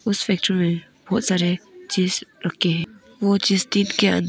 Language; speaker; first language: Hindi; non-native, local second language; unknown